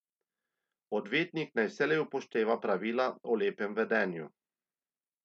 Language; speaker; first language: Slovenian; native; Slovenian